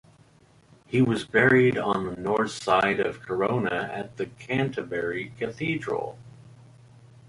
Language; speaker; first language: English; native; English